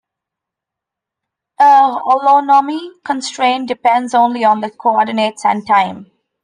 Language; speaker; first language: English; non-native, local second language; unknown